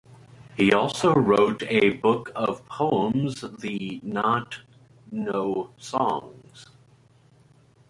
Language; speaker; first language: English; native; English